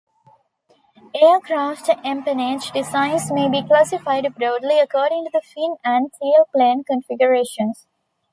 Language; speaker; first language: English; non-native, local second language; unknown